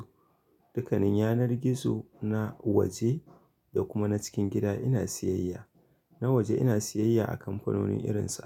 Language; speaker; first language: Hausa; native; Hausa